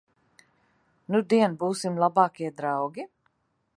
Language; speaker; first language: Latvian; early bilingual, heritage; Latvian